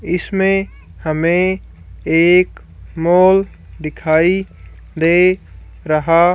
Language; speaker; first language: Hindi; native; Hindi